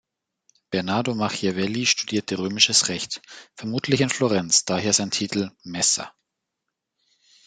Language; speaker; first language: German; native; German